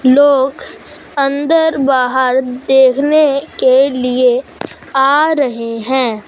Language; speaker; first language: Hindi; non-native, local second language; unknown